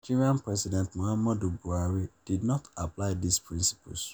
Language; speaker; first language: English; non-native, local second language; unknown